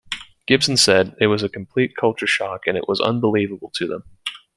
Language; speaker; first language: English; native; English